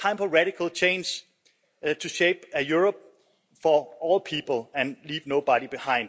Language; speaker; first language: English; non-native, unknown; Danish